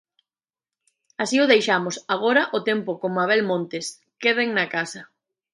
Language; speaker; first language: Galician; native; Galician